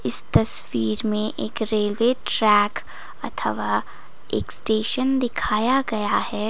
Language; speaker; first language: Hindi; non-native, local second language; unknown